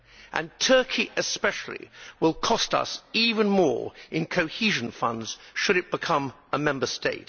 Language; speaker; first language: English; native; English